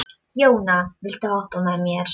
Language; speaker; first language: Icelandic; non-native, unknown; Polish